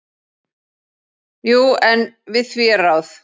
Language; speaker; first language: Icelandic; native; Icelandic